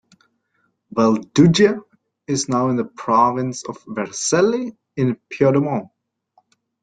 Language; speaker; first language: English; native; English